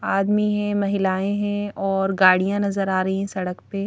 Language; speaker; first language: Hindi; native; Hindi